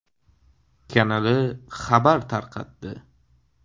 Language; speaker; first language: Uzbek; native; Uzbek